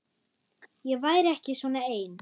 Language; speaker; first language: Icelandic; non-native, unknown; German